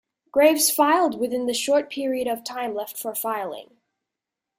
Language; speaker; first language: English; native; English